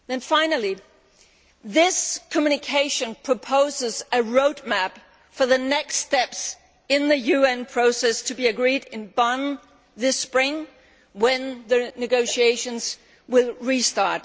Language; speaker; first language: English; non-native, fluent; Danish